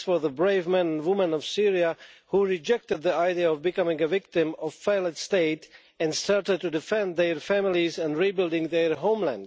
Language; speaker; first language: English; non-native, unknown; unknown